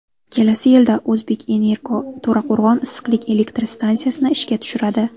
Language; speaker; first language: Uzbek; native; Uzbek